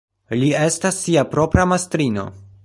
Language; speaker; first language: Esperanto; non-native, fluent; Polish